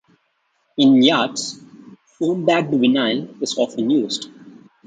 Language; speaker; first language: English; non-native, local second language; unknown